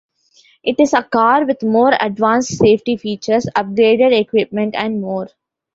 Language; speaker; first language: English; non-native, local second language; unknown